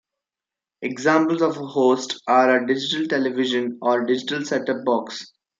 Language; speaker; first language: English; non-native, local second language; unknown